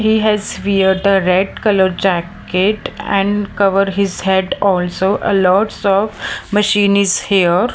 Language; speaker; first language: English; non-native, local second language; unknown